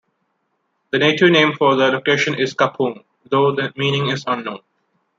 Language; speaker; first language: English; non-native, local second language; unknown